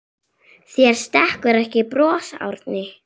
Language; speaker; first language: Icelandic; native; Icelandic